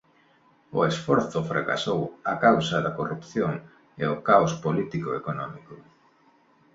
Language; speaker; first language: Galician; non-native, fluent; Spanish